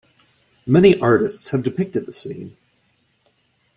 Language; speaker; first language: English; native; English